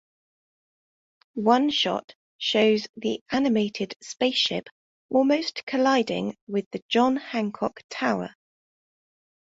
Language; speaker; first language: English; native; English